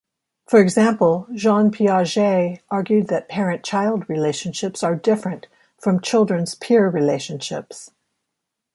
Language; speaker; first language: English; native; English